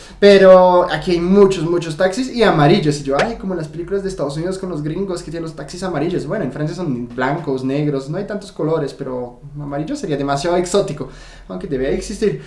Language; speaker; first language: Spanish; non-native, fluent; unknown